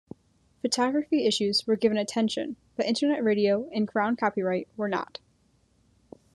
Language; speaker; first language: English; native; English